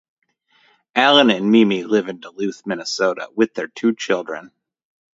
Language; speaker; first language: English; native; English